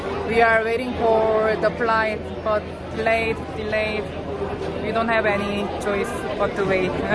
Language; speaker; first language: English; non-native, fluent; Korean